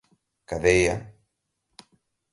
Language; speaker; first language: Portuguese; non-native, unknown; Galician